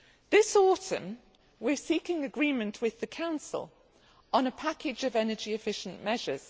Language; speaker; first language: English; native; English